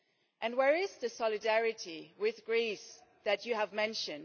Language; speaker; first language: English; non-native, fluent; German